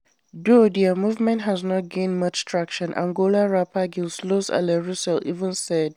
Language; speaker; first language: English; non-native, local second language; Hausa